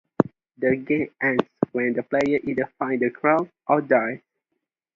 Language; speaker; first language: English; non-native, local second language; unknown